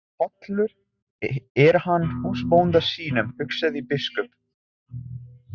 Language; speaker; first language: Icelandic; non-native, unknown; Italian